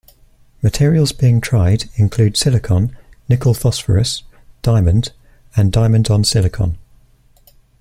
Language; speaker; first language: English; native; English